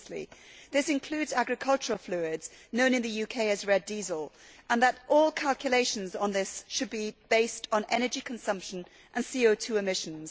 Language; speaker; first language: English; native; English